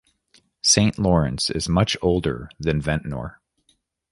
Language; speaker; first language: English; native; English